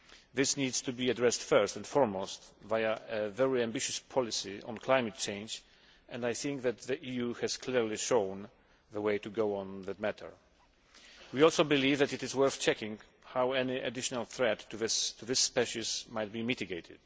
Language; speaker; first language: English; non-native, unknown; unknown